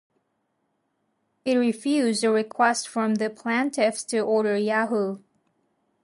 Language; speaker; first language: English; non-native, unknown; Japanese